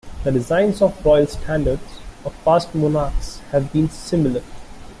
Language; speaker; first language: English; non-native, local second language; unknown